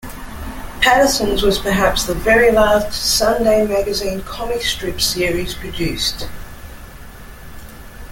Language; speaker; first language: English; native; English